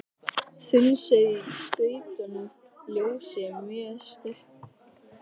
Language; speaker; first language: Icelandic; native; Icelandic